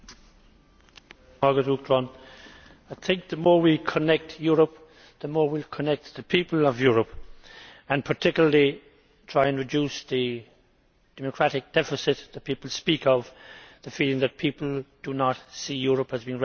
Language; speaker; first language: English; native; English